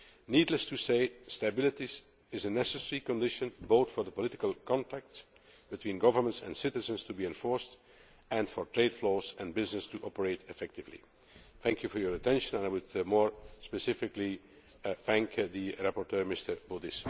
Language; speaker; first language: English; non-native, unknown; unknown